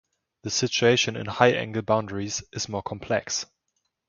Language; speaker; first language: English; non-native, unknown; German